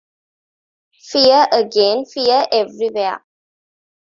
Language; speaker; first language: English; non-native, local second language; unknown